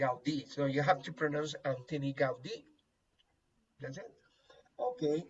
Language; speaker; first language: English; non-native, fluent; Spanish